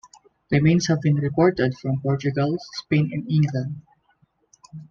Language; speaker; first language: English; non-native, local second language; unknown